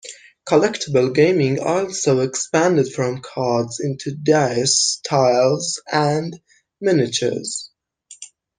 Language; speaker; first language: English; non-native, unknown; Persian